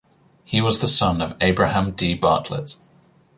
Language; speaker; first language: English; native; English